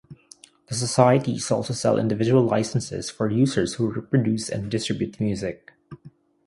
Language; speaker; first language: English; non-native, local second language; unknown